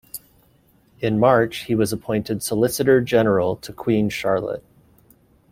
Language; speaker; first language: English; native; English